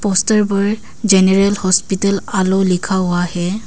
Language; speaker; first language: Hindi; early bilingual, other home language; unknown